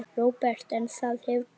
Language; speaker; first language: Icelandic; native; Icelandic